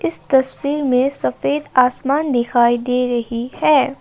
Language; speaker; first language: Hindi; non-native, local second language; Assamese